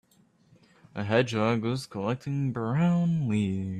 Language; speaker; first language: English; native; English